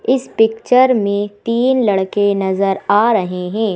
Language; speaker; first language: Hindi; native; Hindi